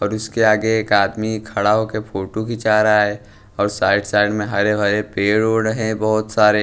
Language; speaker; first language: Hindi; non-native, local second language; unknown